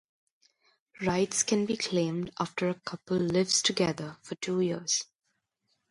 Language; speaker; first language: English; non-native, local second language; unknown